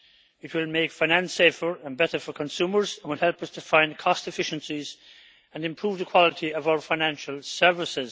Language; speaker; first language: English; native; English